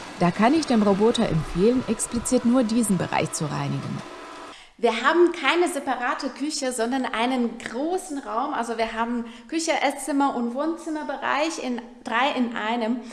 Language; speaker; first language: German; non-native, fluent; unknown